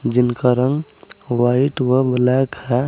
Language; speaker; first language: Hindi; native; Hindi